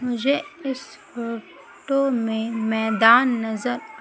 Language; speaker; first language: Hindi; native; Hindi